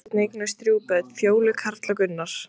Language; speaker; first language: Icelandic; native; Icelandic